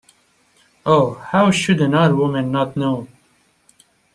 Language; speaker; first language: English; non-native, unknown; Persian